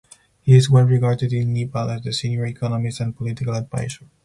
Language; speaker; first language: English; non-native, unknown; Spanish